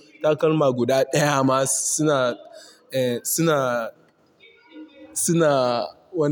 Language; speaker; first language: Hausa; non-native, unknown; Igbo